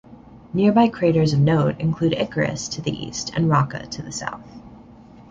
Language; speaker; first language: English; native; English